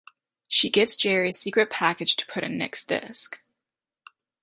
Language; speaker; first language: English; non-native, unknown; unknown